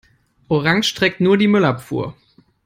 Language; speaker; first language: English; non-native, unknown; German